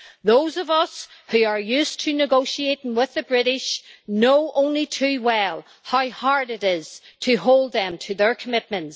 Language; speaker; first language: English; native; English